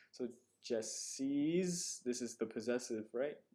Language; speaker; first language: English; native; English